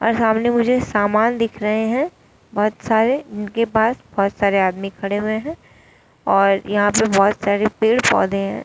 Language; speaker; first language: Hindi; native; Hindi